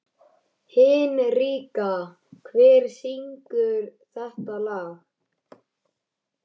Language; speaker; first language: Icelandic; native; Icelandic